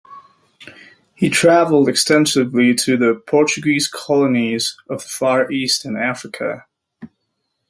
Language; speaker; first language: English; native; English